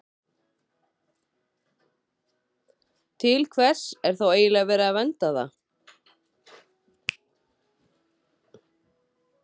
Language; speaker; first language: Icelandic; native; Icelandic